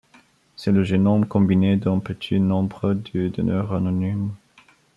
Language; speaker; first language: French; non-native, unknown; Bulgarian